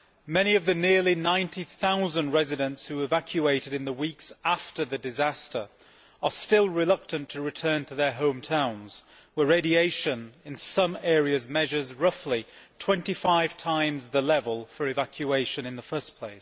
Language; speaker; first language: English; native; English